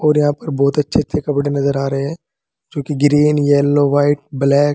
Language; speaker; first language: Hindi; native; Hindi